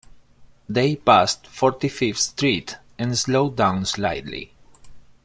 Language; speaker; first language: English; non-native, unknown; Spanish